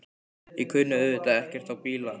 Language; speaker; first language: Icelandic; native; Icelandic